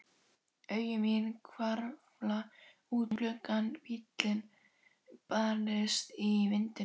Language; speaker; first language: Icelandic; native; Icelandic